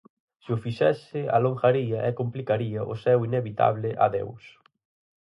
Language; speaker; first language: Galician; native; Galician